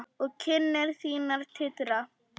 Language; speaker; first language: Icelandic; non-native, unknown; Polish